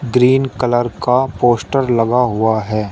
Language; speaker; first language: Hindi; native; Hindi